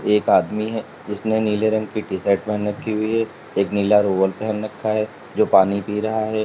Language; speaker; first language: Hindi; native; Hindi